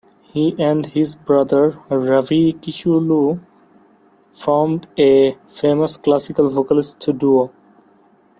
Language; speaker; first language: English; non-native, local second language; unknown